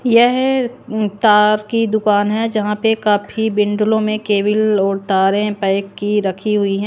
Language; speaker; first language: Hindi; non-native, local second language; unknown